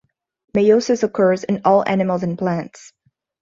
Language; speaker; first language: English; non-native, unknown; Portuguese